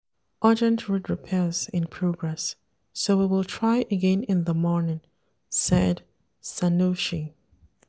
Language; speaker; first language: English; non-native, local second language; Hausa